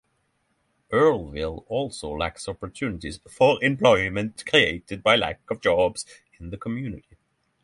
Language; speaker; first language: English; non-native, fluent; Norwegian